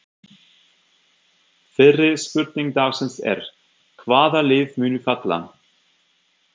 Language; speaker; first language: Icelandic; non-native, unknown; German